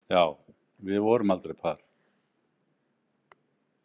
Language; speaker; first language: Icelandic; native; Icelandic